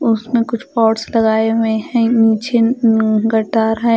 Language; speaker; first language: Hindi; non-native, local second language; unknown